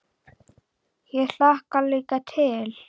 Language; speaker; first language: Icelandic; native; Icelandic